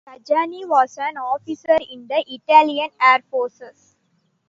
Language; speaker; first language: English; non-native, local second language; Tamil